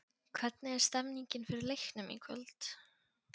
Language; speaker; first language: Icelandic; non-native, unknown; Polish